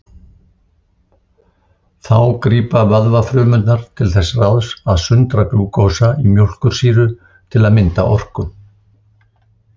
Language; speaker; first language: Icelandic; native; Icelandic